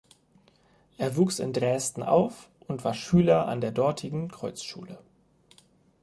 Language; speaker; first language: German; native; German